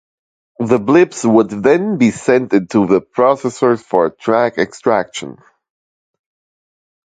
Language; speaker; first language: English; non-native, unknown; German